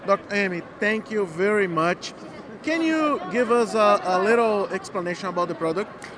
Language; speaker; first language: English; non-native, fluent; Portuguese